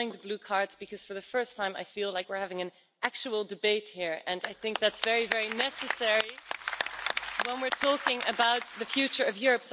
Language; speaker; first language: English; non-native, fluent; Dutch